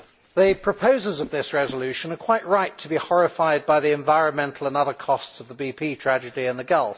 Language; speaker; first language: English; native; English